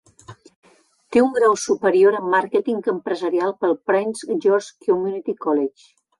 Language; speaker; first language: Catalan; native; Catalan